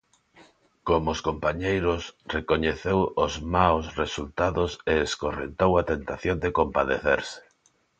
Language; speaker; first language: Galician; non-native, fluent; Spanish